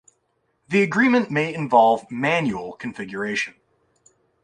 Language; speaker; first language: English; native; English